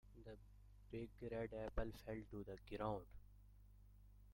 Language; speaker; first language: English; native; English